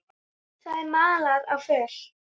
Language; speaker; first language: Icelandic; native; Icelandic